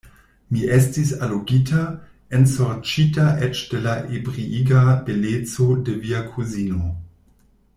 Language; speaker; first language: Esperanto; non-native, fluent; German